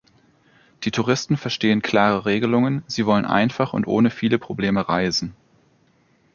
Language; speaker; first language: German; native; German